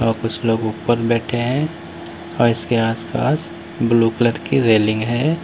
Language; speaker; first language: Hindi; native; Hindi